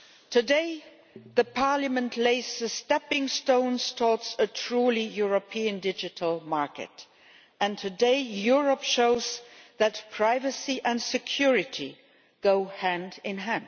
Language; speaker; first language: English; non-native, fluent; Luxembourgish